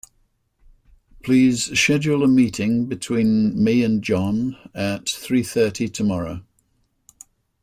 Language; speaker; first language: English; native; English